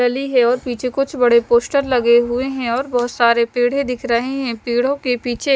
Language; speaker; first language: Hindi; non-native, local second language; Punjabi